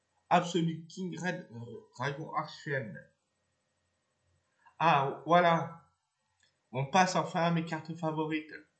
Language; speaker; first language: French; native; French